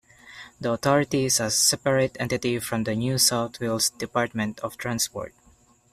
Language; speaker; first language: English; non-native, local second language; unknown